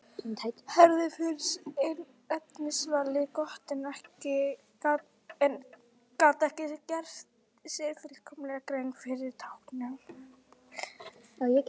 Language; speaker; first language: Icelandic; native; Icelandic